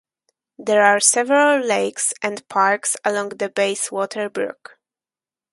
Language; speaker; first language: English; non-native, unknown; Polish